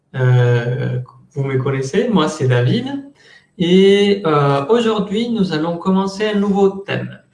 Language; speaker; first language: French; non-native, fluent; Spanish